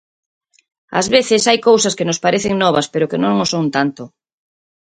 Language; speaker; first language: Galician; native; Galician